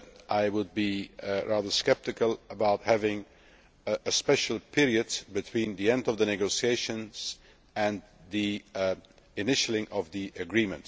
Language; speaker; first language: English; non-native, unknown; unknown